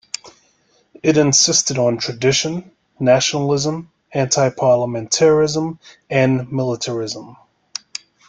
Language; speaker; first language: English; native; English